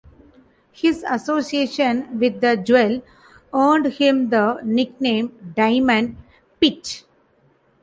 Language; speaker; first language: English; non-native, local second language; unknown